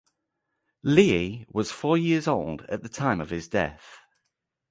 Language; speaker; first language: English; native; English